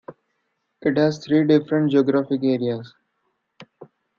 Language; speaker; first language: English; non-native, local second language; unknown